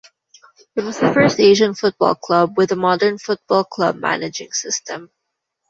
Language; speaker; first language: English; non-native, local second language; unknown